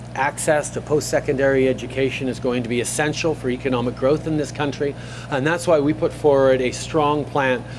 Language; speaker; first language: English; native; English